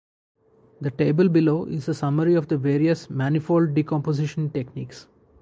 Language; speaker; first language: English; non-native, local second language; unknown